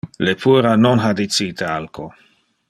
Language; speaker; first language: Interlingua; non-native, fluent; Dutch